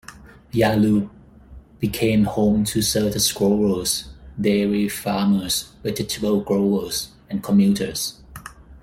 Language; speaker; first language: English; non-native, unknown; Thai